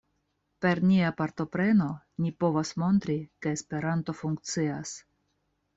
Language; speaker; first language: Esperanto; non-native, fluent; Russian